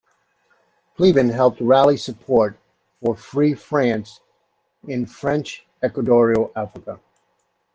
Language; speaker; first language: English; native; English